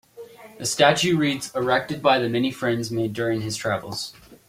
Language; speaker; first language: English; native; English